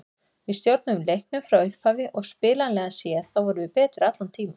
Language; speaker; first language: Icelandic; native; Icelandic